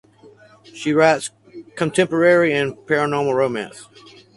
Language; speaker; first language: English; native; English